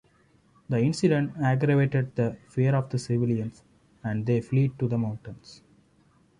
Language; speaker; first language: English; non-native, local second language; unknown